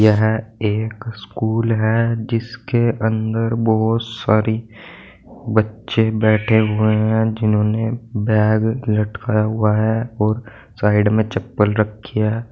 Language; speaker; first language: Hindi; native; Hindi